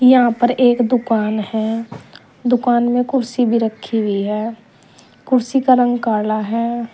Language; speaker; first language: Hindi; native; Hindi